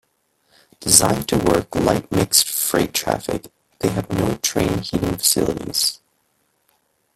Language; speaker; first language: English; native; English